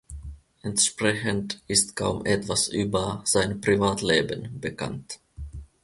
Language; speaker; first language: German; non-native, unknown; Finnish